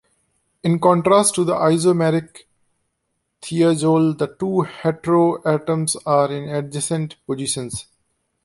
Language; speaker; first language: English; non-native, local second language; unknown